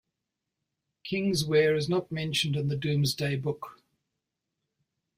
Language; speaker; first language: English; native; English